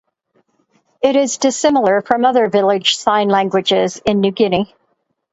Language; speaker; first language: English; native; English